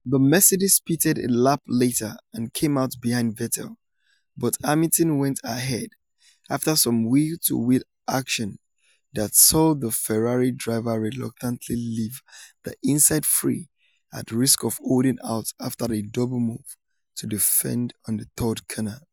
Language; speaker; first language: English; non-native, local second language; Yoruba